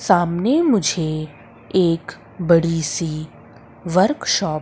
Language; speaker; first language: Hindi; native; Hindi